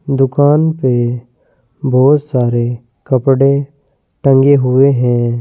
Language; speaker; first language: Hindi; native; Hindi